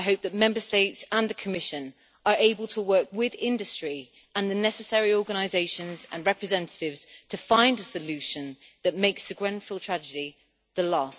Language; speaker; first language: English; native; English